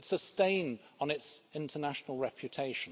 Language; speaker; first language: English; native; English